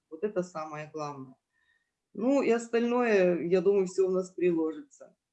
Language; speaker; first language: Russian; native; Russian